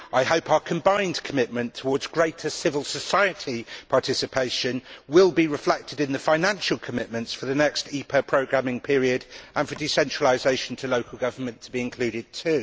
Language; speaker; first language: English; native; English